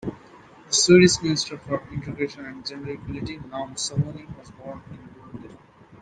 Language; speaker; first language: English; non-native, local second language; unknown